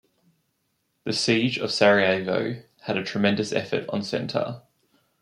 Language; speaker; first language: English; native; English